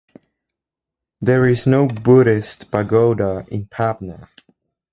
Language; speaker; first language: English; non-native, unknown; Spanish